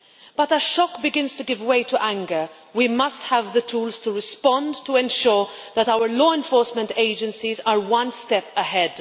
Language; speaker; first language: English; non-native, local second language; Maltese